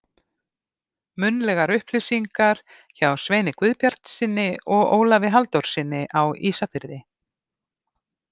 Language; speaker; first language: Icelandic; native; Icelandic